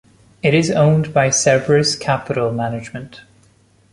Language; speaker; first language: English; non-native, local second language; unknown